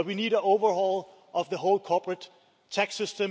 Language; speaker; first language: English; non-native, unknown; Danish